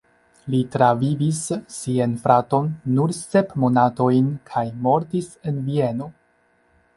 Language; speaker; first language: Esperanto; non-native, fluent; Chinese